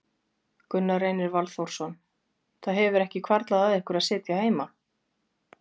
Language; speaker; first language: Icelandic; native; Icelandic